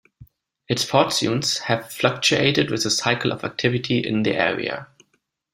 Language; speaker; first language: English; non-native, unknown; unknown